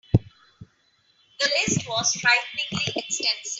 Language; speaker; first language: English; non-native, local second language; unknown